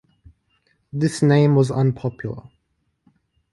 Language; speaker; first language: English; native; English